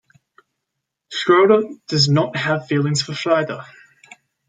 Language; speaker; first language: English; native; English